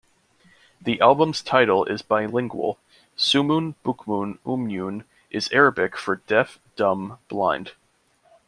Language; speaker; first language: English; native; English